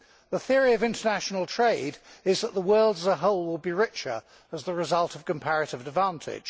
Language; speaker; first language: English; native; English